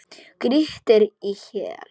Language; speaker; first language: Icelandic; non-native, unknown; Polish